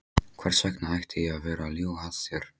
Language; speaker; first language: Icelandic; non-native, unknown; Polish